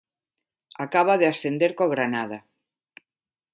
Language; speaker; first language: Galician; non-native, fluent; Spanish